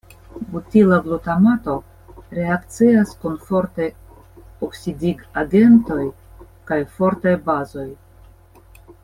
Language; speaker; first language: Esperanto; non-native, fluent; Russian